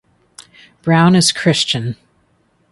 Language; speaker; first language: English; native; English